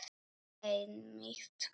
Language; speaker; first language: Icelandic; non-native, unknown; Polish